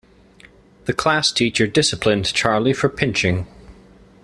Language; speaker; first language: English; native; English